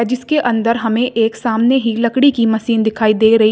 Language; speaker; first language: Hindi; native; Hindi